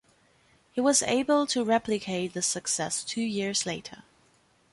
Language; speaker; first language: English; non-native, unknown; German